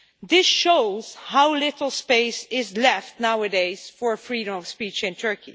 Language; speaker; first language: English; non-native, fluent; Dutch